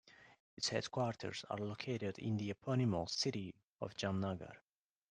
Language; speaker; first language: English; non-native, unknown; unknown